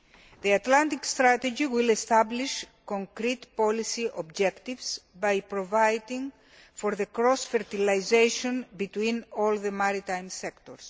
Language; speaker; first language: English; non-native, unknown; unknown